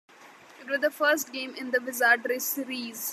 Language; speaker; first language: English; non-native, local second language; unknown